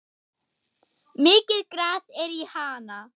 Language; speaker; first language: Icelandic; non-native, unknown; German